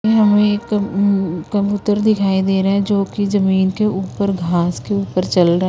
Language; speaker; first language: Hindi; non-native, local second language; Punjabi